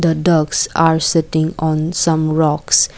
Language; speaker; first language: English; non-native, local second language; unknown